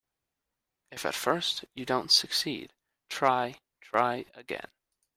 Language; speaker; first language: English; native; English